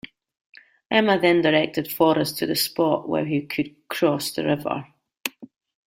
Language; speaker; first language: English; native; English